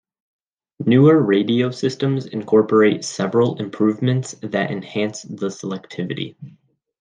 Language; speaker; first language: English; native; English